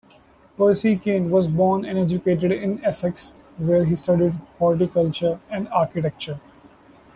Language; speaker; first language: English; non-native, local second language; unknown